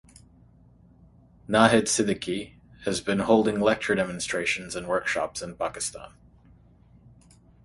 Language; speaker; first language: English; native; English